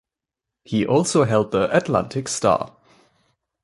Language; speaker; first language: English; non-native, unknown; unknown